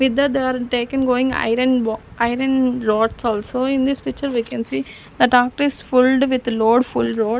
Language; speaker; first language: English; non-native, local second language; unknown